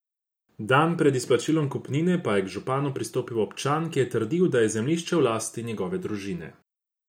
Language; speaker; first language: Slovenian; non-native, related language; Croatian